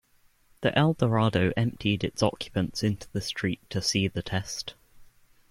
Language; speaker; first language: English; native; English